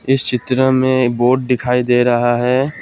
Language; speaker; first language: Hindi; non-native, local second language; Assamese